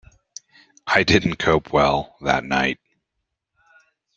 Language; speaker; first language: English; native; English